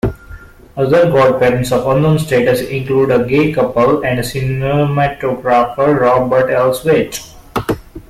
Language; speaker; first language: English; non-native, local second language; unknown